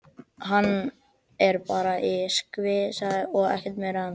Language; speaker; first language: Icelandic; non-native, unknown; Catalan